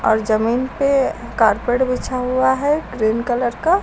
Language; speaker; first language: Hindi; native; Hindi